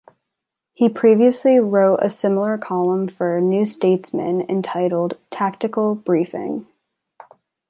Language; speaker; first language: English; native; English